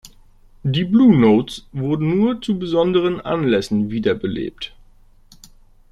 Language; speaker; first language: German; native; German